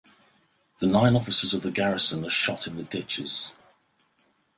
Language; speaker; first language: English; native; English